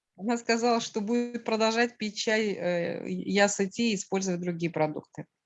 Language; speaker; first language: Russian; native; Russian